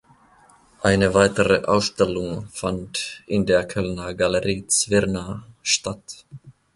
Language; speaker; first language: German; non-native, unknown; Finnish